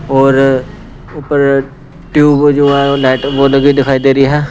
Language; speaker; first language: Hindi; non-native, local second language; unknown